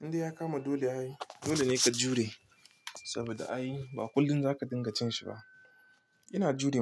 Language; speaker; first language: Hausa; non-native, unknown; Igbo